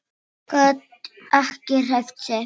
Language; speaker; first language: Icelandic; non-native, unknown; Filipino